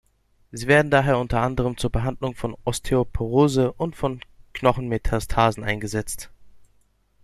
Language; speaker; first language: German; non-native, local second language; Turkish